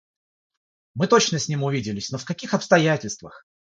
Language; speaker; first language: Russian; non-native, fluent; Georgian